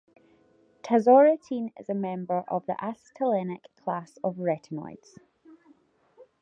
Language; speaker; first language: English; native; English